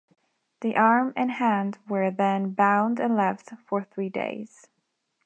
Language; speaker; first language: English; non-native, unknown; Spanish